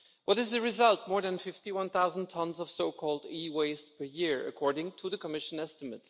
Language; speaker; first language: English; non-native, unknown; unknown